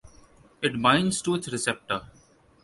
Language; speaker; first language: English; non-native, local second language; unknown